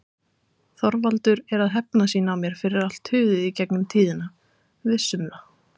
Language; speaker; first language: Icelandic; native; Icelandic